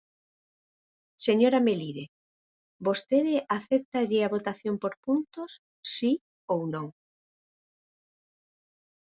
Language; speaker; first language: Galician; native; Galician